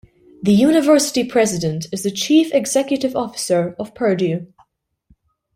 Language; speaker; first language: English; non-native, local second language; Maltese